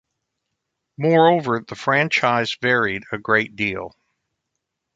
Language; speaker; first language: English; native; English